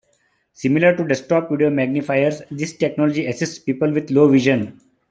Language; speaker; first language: English; non-native, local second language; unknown